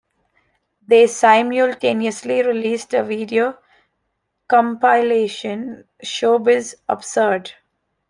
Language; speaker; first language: English; non-native, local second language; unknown